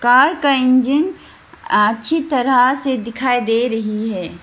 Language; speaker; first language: Hindi; non-native, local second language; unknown